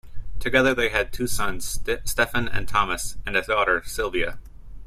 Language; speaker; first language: English; native; English